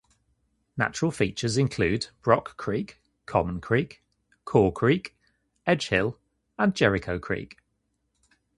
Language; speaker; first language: English; native; English